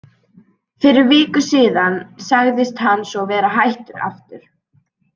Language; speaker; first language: Icelandic; native; Icelandic